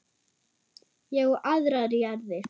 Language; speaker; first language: Icelandic; non-native, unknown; German